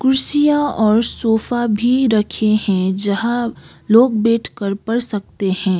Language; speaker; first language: Hindi; non-native, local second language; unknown